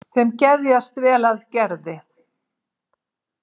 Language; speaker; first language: Icelandic; native; Icelandic